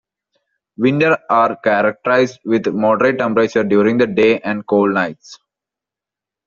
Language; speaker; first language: English; non-native, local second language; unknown